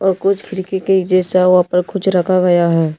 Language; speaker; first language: Hindi; non-native, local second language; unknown